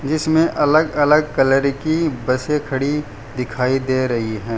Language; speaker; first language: Hindi; non-native, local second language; Gujarati